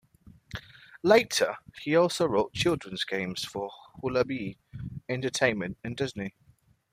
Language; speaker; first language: English; native; English